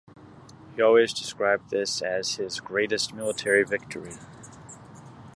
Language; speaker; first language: English; native; English